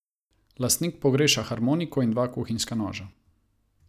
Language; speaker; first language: Slovenian; non-native, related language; Croatian